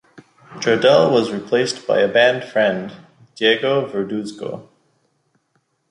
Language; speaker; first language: English; native; English